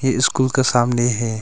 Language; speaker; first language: Hindi; early bilingual, other home language; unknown